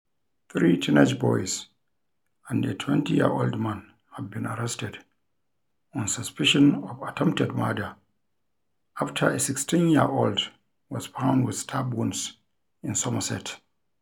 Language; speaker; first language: English; non-native, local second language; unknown